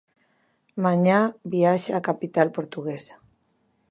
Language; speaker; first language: Galician; native; Galician